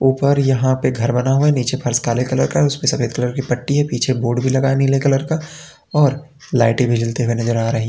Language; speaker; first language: Hindi; native; Hindi